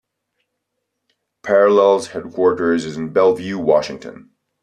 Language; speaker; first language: English; native; English